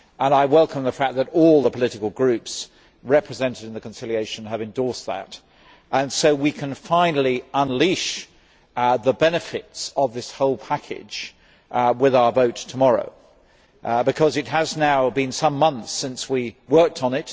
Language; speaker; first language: English; native; English